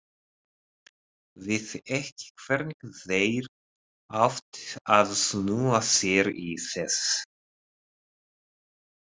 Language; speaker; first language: Icelandic; non-native, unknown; Japanese